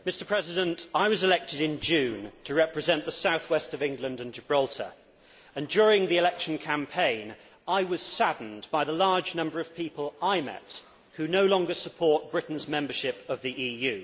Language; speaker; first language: English; native; English